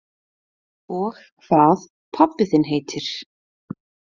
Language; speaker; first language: Icelandic; native; Icelandic